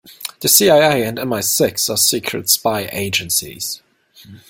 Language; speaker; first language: English; non-native, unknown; German